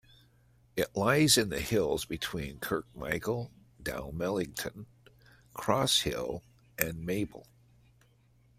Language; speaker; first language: English; native; English